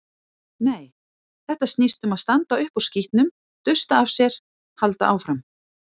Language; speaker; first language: Icelandic; native; Icelandic